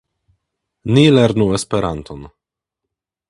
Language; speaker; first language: Esperanto; non-native, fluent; Polish